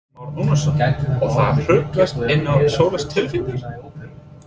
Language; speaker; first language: Icelandic; non-native, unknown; English